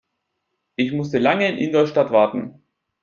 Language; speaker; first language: German; native; German